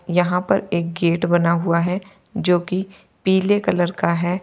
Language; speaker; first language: Hindi; native; Hindi